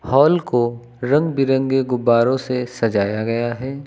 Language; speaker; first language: Hindi; native; Hindi